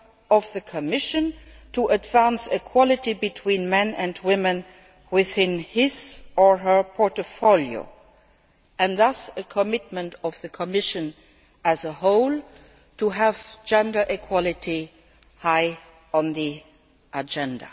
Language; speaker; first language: English; non-native, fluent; Luxembourgish